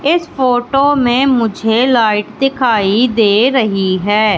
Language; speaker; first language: Hindi; native; Hindi